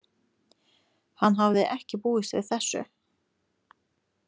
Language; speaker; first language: Icelandic; non-native, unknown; Lithuanian